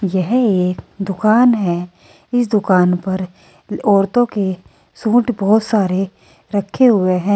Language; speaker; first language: Hindi; native; Hindi